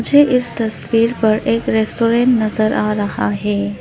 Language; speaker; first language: Hindi; non-native, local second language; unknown